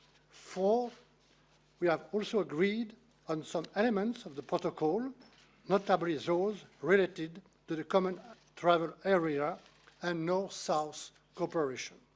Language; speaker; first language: English; non-native, fluent; French